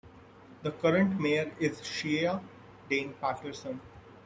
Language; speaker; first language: English; non-native, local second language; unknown